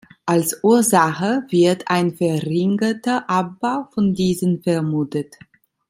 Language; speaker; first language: German; non-native, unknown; Italian